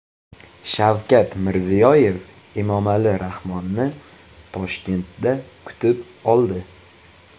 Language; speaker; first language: Uzbek; native; Uzbek